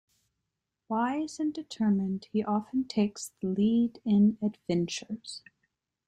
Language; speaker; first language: English; native; English